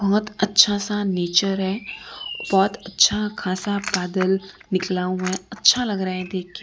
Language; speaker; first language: Hindi; non-native, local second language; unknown